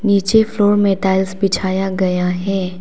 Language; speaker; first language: Hindi; non-native, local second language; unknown